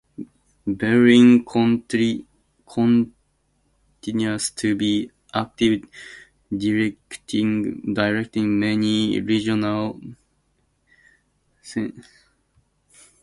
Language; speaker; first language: English; native; English